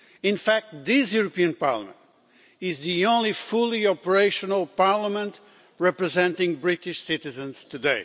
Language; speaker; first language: English; non-native, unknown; Portuguese